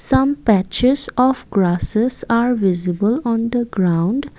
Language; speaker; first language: English; non-native, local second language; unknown